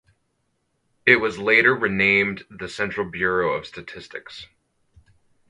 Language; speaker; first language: English; native; English